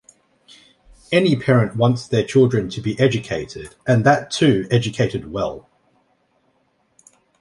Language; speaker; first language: English; native; English